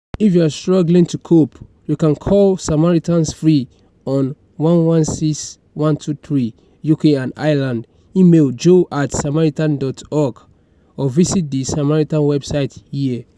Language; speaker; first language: English; non-native, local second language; Yoruba